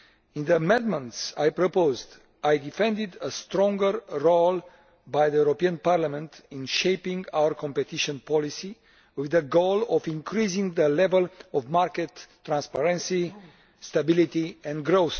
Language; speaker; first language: English; non-native, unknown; Romanian